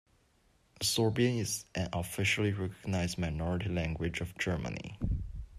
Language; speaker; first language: English; non-native, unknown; Chinese